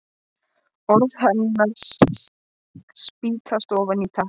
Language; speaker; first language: Icelandic; non-native, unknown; Polish